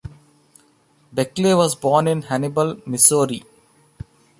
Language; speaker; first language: English; non-native, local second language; Odia